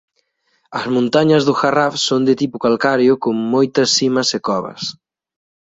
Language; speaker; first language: Galician; native; Galician